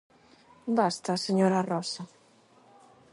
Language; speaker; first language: Galician; non-native, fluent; Spanish